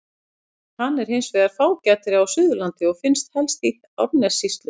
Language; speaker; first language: Icelandic; native; Icelandic